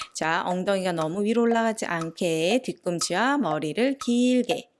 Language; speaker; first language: Korean; native; Korean